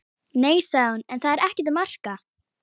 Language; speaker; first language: Icelandic; native; Icelandic